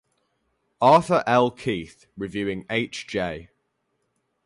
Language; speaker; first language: English; native; English